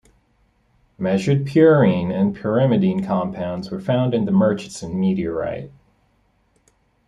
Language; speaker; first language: English; native; English